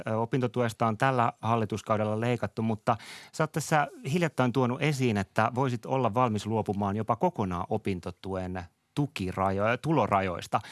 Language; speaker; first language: Finnish; native; Finnish